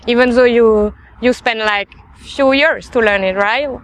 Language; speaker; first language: English; non-native, fluent; French